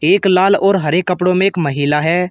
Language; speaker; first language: Hindi; native; Hindi